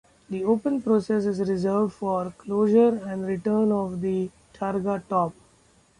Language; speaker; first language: English; non-native, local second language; Marathi